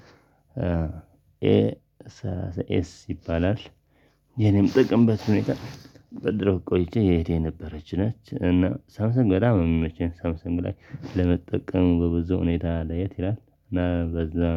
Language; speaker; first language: Amharic; non-native, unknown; Tigrinya